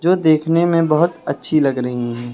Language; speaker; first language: Hindi; native; Hindi